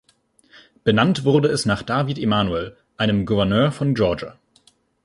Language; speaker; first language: German; native; German